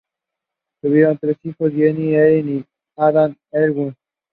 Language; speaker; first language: English; non-native, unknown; Spanish